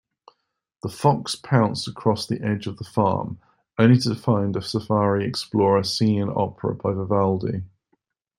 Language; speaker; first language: English; native; English